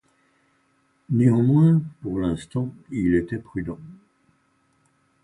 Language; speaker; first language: French; native; French